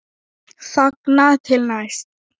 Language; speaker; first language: Icelandic; non-native, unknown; Thai